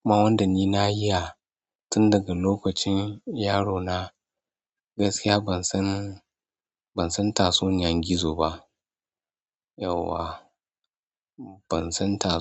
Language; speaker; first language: Hausa; non-native, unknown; Yoruba